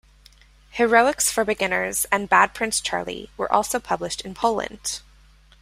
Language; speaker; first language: English; native; English